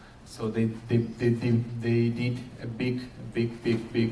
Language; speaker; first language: English; non-native, fluent; Ukrainian